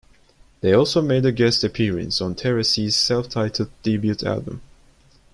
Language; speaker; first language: English; non-native, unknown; Turkish